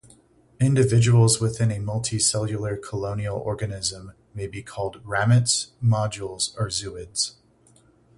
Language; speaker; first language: English; native; English